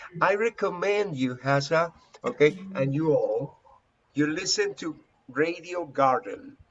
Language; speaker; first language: English; non-native, fluent; Spanish